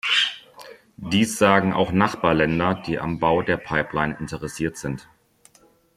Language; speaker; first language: German; native; German